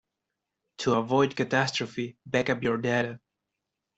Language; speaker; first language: English; non-native, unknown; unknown